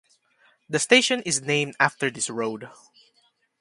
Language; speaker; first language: English; non-native, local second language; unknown